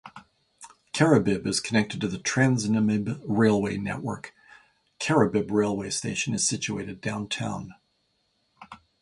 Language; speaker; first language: English; native; English